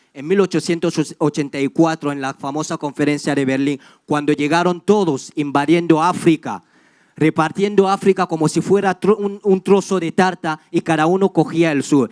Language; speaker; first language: Spanish; non-native, fluent; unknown